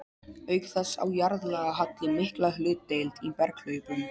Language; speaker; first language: Icelandic; non-native, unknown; Polish